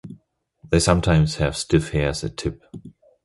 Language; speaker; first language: English; non-native, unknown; German